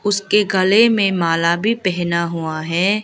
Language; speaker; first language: Hindi; non-native, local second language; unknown